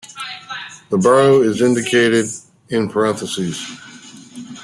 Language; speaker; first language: English; native; English